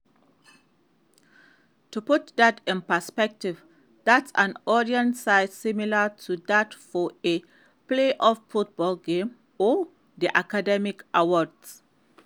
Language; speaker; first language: English; non-native, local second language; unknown